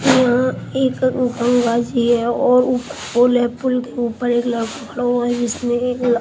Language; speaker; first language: Hindi; native; Hindi